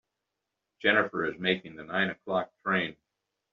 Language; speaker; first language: English; native; English